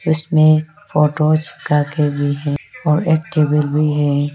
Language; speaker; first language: Hindi; non-native, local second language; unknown